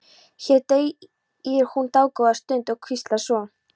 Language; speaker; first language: Icelandic; non-native, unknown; Polish